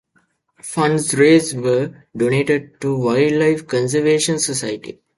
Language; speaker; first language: English; native; English